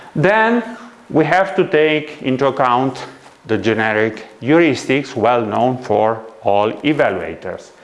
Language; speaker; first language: English; non-native, fluent; Romanian